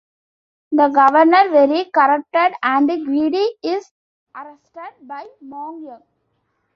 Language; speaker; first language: English; non-native, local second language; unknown